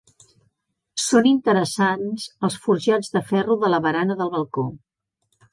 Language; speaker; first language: Catalan; native; Catalan